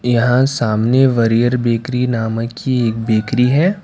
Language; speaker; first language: Hindi; non-native, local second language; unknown